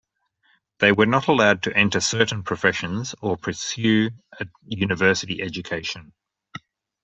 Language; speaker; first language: English; native; English